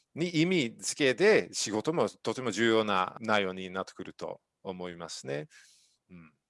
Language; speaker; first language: Japanese; non-native, fluent; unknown